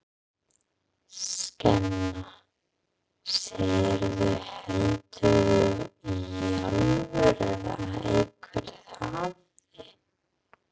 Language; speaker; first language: Icelandic; non-native, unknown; English